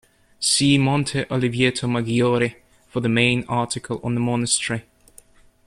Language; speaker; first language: English; native; English